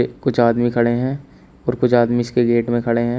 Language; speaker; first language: Hindi; native; Hindi